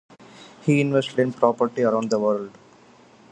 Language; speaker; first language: English; non-native, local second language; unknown